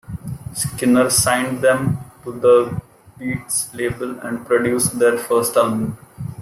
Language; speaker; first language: English; non-native, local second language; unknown